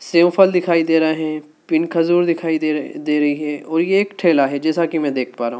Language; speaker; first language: Hindi; native; Hindi